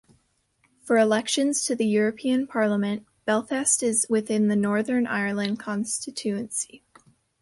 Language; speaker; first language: English; native; English